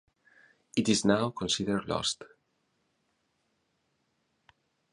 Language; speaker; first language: English; non-native, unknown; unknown